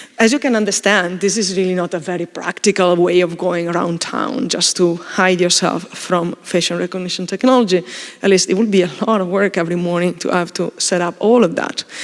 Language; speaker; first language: English; non-native, fluent; Italian